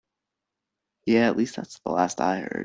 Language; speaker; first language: English; native; English